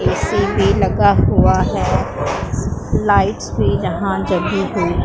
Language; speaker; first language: Hindi; non-native, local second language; Punjabi